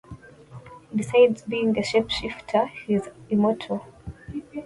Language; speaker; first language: English; non-native, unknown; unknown